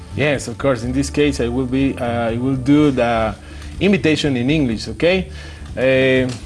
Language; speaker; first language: English; non-native, fluent; Spanish